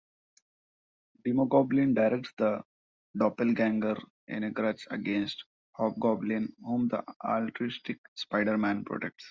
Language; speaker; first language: English; non-native, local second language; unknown